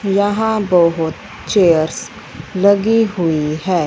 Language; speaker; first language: Hindi; non-native, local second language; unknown